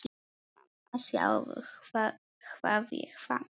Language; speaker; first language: Icelandic; non-native, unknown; Polish